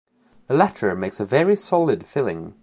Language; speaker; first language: English; native; English